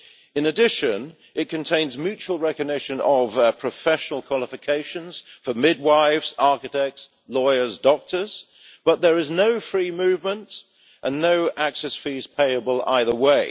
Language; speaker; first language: English; native; English